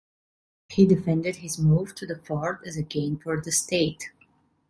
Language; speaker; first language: English; non-native, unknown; Italian